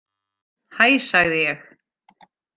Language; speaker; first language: Icelandic; native; Icelandic